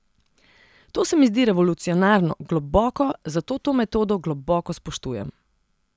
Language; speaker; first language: Slovenian; non-native, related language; Serbian